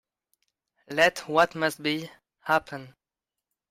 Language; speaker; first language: English; non-native, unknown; French